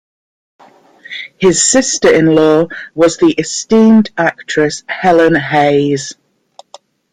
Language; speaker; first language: English; native; English